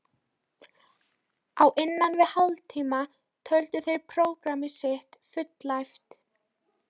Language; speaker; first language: Icelandic; non-native, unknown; Polish